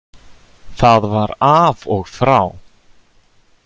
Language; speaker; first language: Icelandic; native; Icelandic